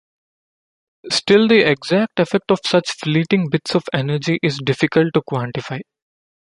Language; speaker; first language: English; non-native, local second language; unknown